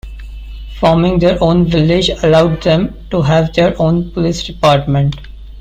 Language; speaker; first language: English; non-native, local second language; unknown